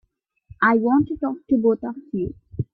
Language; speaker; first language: English; non-native, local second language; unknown